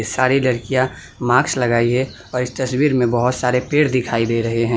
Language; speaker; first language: Hindi; non-native, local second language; Gujarati